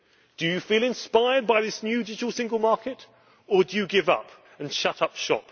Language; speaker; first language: English; native; English